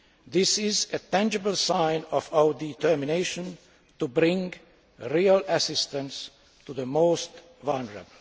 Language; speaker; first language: English; non-native, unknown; Hungarian